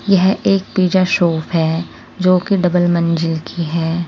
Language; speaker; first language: Hindi; native; Hindi